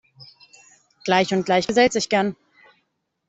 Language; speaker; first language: German; native; German